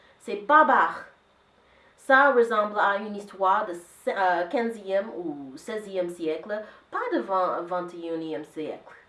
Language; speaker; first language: French; non-native, fluent; English